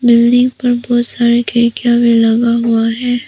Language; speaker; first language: Hindi; non-native, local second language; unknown